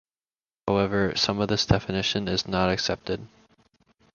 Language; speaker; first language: English; native; English